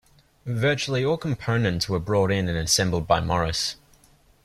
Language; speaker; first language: English; native; English